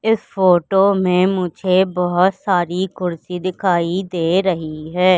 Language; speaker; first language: Hindi; native; Hindi